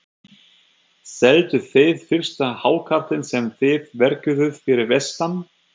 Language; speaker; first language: Icelandic; non-native, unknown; German